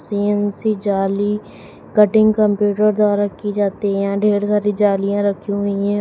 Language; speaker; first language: Hindi; native; Hindi